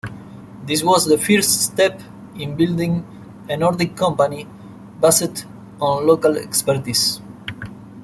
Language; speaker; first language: English; non-native, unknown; Spanish